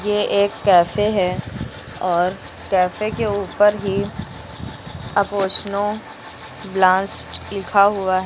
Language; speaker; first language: Hindi; native; Hindi